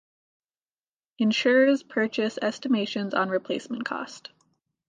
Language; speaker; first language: English; native; English